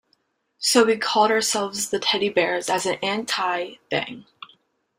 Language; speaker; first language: English; native; English